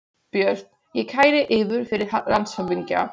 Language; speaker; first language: Icelandic; non-native, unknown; Polish